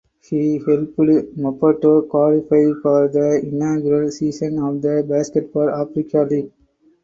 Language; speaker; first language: English; non-native, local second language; Tamil